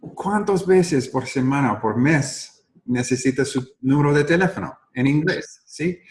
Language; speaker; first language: Spanish; non-native, learner; English